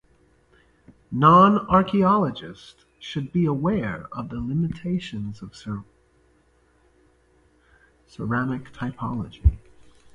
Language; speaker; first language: English; native; English